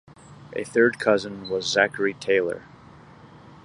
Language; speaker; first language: English; native; English